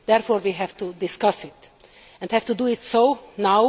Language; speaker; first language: English; non-native, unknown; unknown